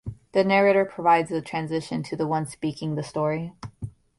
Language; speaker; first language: English; native; English